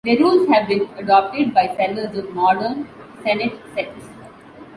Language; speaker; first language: English; non-native, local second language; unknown